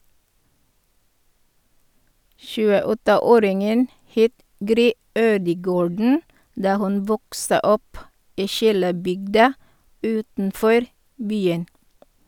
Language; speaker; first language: Norwegian; non-native, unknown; Filipino